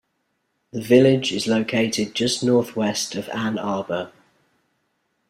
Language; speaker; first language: English; native; English